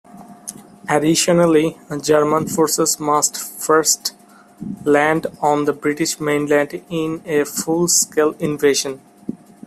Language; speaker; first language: English; non-native, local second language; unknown